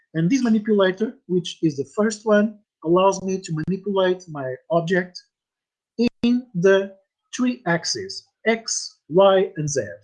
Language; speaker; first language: English; non-native, fluent; Portuguese